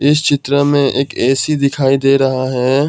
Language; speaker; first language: Hindi; non-native, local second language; Assamese